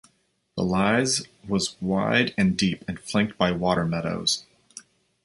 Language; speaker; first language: English; native; English